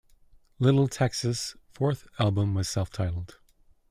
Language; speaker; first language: English; native; English